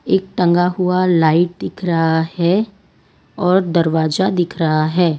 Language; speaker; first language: Hindi; non-native, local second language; Gujarati